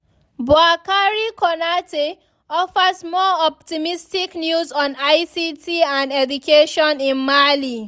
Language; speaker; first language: English; non-native, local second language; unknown